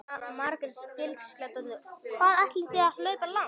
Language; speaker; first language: Icelandic; native; Icelandic